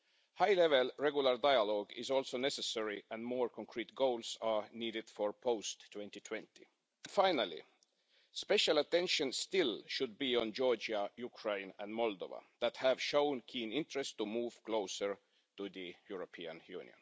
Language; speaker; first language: English; non-native, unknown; Estonian